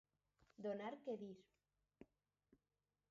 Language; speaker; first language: Catalan; non-native, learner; Spanish